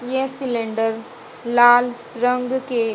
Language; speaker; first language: Hindi; native; Hindi